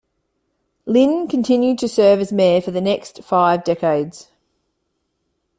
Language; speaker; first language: English; native; English